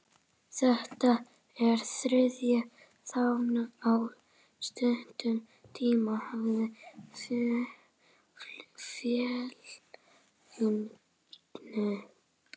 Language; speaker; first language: Icelandic; native; Icelandic